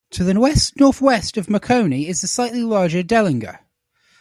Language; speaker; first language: English; native; English